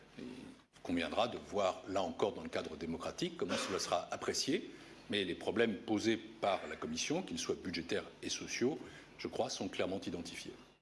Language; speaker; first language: French; native; French